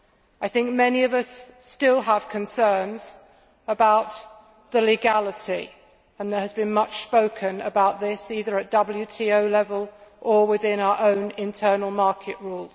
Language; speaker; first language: English; native; English